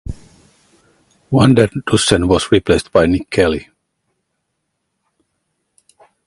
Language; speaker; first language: English; native; English